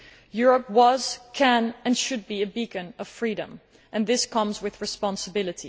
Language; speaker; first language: English; non-native, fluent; Dutch